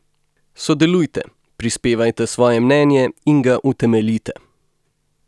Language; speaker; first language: Slovenian; native; Slovenian